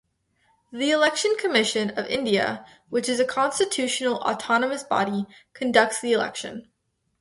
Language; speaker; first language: English; native; English